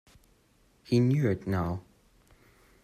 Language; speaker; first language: English; non-native, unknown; German